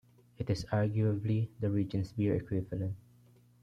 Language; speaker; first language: English; non-native, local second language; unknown